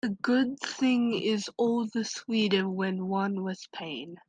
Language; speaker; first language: English; native; English